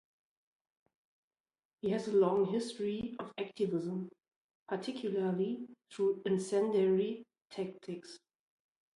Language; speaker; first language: English; non-native, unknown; German